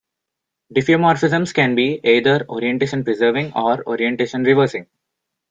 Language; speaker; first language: English; non-native, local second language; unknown